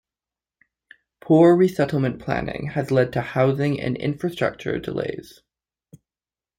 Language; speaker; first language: English; native; English